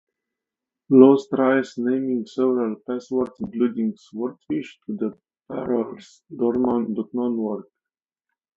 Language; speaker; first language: English; native; English